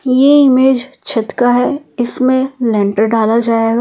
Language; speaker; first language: Hindi; native; Hindi